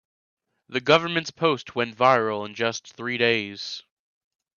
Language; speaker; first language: English; native; English